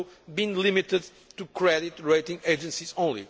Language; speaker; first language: English; non-native, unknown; Portuguese